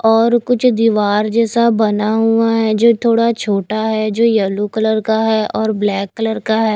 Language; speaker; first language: Hindi; native; Hindi